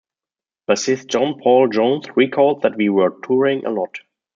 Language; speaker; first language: English; non-native, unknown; German